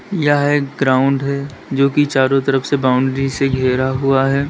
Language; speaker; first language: Hindi; native; Hindi